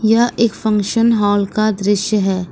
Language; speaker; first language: Hindi; native; Hindi